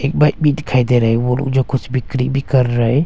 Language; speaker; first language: Hindi; non-native, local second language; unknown